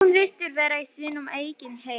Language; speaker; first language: Icelandic; non-native, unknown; Polish